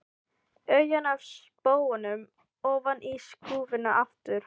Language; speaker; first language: Icelandic; non-native, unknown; Filipino